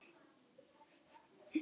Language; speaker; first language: Icelandic; native; Icelandic